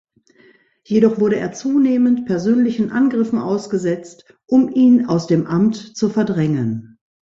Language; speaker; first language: German; native; German